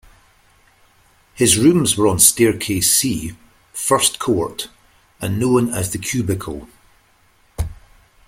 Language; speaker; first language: English; native; English